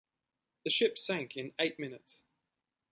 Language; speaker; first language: English; native; English